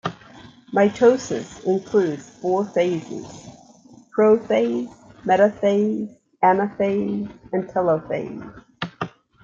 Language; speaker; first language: English; native; English